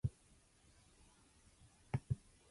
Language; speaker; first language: English; non-native, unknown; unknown